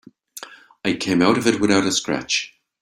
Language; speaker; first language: English; native; English